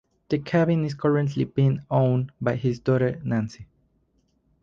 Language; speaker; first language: English; non-native, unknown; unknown